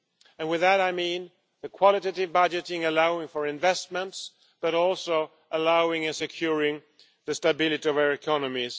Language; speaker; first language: English; non-native, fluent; Swedish